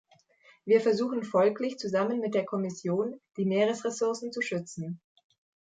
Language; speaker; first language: German; native; German